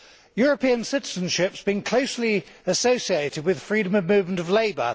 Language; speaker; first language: English; native; English